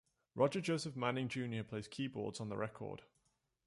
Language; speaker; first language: English; native; English